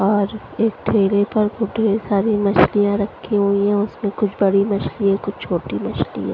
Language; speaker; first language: Hindi; non-native, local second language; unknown